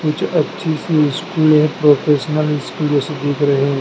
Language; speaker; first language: Hindi; native; Hindi